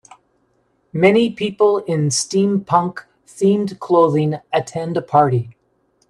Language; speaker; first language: English; native; English